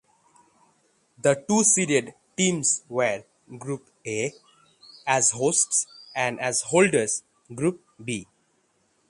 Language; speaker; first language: English; non-native, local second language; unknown